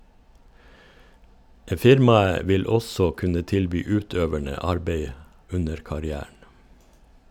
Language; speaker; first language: Norwegian; native; Norwegian